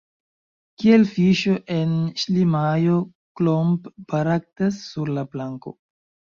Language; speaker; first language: Esperanto; non-native, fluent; Chinese